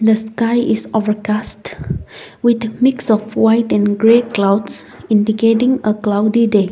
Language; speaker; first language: English; non-native, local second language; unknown